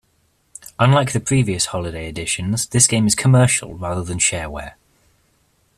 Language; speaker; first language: English; native; English